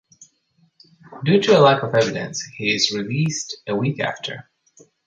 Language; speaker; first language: English; native; English